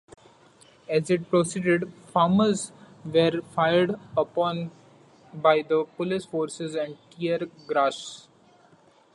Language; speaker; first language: English; non-native, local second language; Marathi